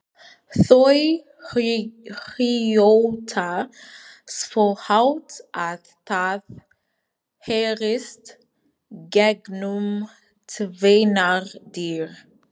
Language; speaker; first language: Icelandic; non-native, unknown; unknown